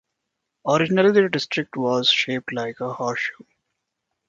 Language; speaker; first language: English; non-native, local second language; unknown